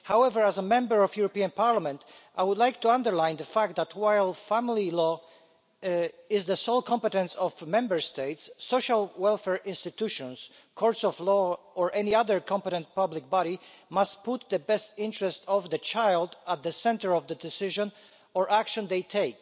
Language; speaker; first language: English; non-native, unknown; Polish